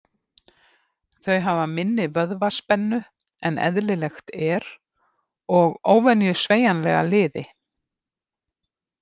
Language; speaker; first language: Icelandic; native; Icelandic